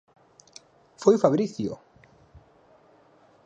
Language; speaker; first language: Galician; native; Galician